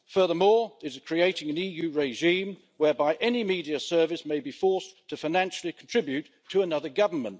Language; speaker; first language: English; native; English